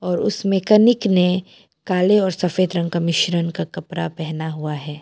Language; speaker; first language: Hindi; non-native, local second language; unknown